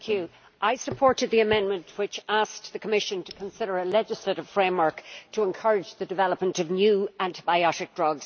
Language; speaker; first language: English; native; English